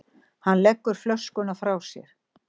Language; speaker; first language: Icelandic; native; Icelandic